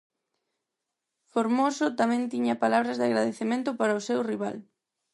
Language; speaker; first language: Galician; non-native, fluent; Spanish